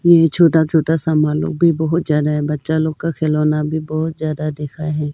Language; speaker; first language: Hindi; non-native, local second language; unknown